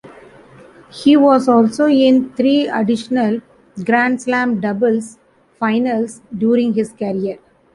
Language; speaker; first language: English; non-native, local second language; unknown